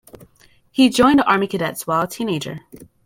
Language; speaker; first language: English; native; English